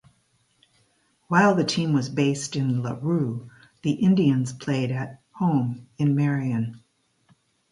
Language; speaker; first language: English; native; English